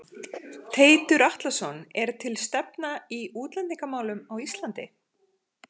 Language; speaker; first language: Icelandic; native; Icelandic